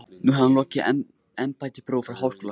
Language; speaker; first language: Icelandic; non-native, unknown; Kurdish